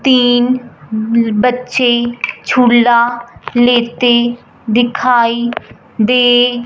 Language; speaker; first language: Hindi; non-native, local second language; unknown